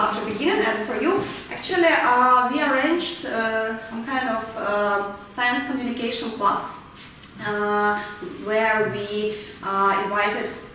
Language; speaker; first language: English; non-native, learner; Ukrainian